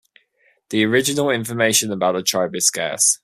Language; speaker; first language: English; native; English